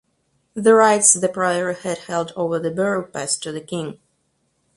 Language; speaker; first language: English; non-native, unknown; Russian